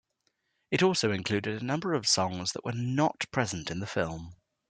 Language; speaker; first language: English; native; English